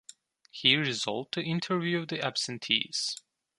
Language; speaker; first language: English; non-native, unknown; Turkish